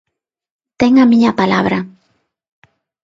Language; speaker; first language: Galician; non-native, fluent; Spanish